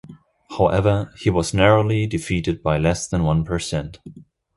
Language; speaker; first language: English; non-native, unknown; German